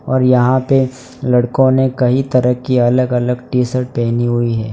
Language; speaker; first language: Hindi; non-native, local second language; Gujarati